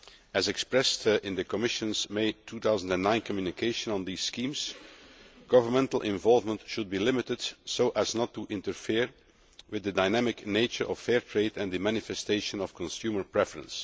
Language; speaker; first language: English; non-native, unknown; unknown